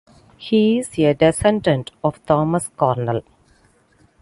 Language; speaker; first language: English; non-native, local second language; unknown